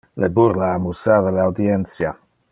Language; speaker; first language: Interlingua; non-native, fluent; Dutch